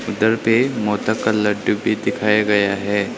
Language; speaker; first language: Hindi; non-native, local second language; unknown